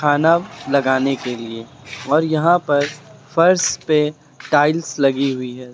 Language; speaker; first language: Hindi; native; Hindi